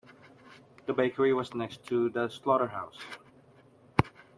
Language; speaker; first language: English; non-native, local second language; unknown